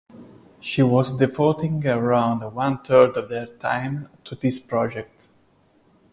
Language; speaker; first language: English; non-native, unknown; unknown